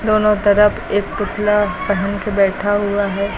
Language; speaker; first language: Hindi; native; Hindi